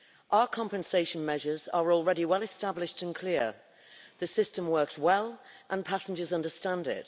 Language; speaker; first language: English; native; English